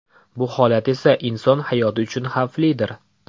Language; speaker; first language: Uzbek; native; Uzbek